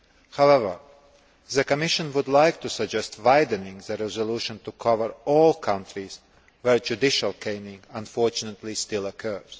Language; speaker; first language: English; non-native, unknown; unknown